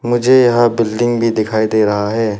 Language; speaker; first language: Hindi; non-native, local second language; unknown